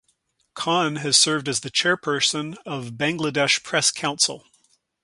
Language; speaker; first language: English; native; English